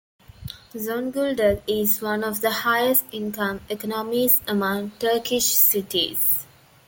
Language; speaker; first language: English; native; English